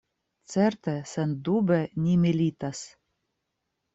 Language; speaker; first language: Esperanto; non-native, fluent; Russian